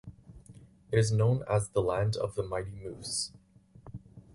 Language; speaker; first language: English; native; English